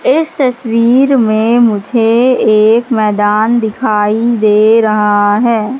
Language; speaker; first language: Hindi; native; Hindi